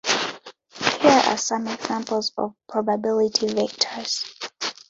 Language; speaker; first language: English; non-native, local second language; Ganda